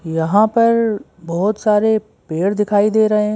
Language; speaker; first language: Hindi; native; Hindi